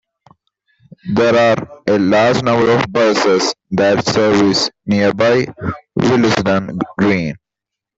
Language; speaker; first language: English; non-native, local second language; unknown